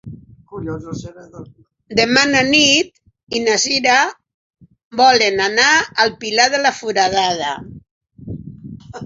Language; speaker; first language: Catalan; non-native, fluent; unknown